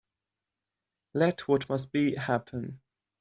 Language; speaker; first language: English; native; English